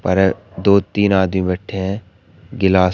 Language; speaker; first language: Hindi; native; Hindi